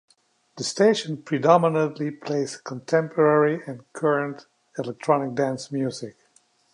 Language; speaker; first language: English; native; English